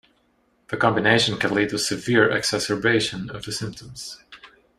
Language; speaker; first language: English; non-native, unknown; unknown